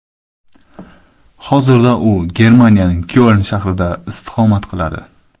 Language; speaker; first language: Uzbek; non-native, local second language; Kara-Kalpak